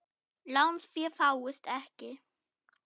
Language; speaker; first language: Icelandic; non-native, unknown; German